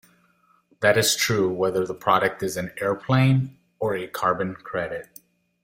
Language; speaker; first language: English; non-native, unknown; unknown